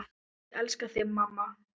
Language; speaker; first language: Icelandic; non-native, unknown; Thai